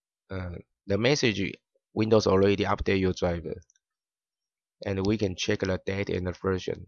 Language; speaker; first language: English; non-native, learner; Chinese